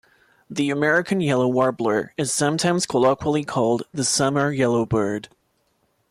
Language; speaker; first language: English; non-native, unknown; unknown